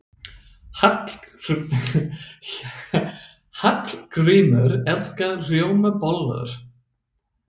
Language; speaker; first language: Icelandic; non-native, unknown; English